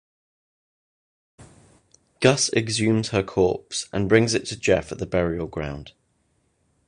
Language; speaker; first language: English; native; English